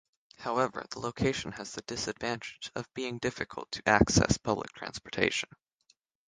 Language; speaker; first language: English; native; English